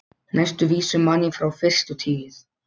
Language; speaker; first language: Icelandic; non-native, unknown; Polish